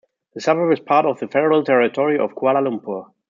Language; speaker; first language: English; non-native, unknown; German